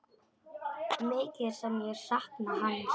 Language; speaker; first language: Icelandic; non-native, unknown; Polish